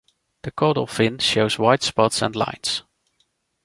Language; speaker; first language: English; non-native, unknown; Dutch